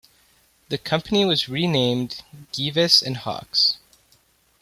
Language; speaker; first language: English; native; English